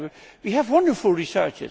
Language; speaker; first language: English; non-native, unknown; Dutch